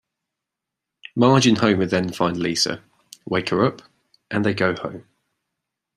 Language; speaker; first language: English; native; English